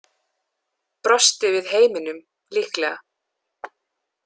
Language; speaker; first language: Icelandic; non-native, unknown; English